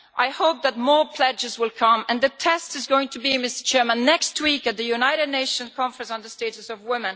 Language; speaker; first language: English; non-native, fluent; Italian